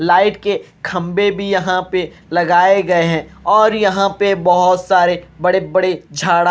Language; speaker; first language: Hindi; non-native, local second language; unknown